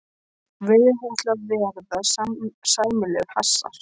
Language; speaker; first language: Icelandic; non-native, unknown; Polish